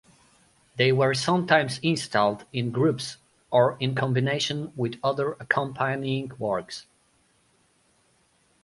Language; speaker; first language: English; non-native, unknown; Polish